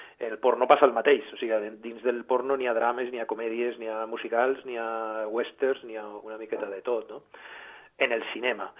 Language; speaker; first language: Catalan; native; Catalan